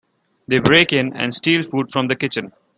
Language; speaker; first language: English; non-native, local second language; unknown